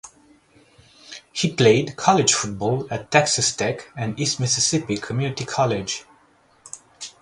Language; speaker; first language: English; native; English